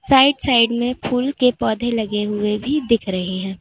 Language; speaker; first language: Hindi; native; Hindi